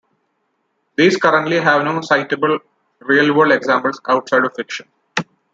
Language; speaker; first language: English; non-native, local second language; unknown